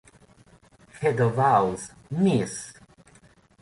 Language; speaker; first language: English; non-native, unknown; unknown